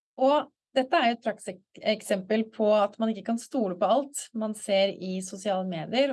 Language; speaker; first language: Norwegian; native; Norwegian